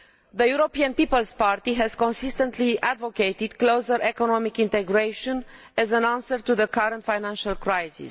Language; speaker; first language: English; non-native, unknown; Romanian